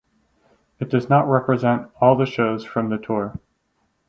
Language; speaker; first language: English; native; English